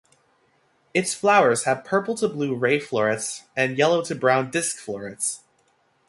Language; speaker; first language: English; native; English